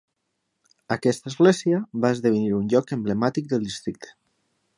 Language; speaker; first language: Catalan; non-native, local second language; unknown